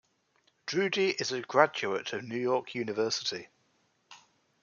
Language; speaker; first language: English; native; English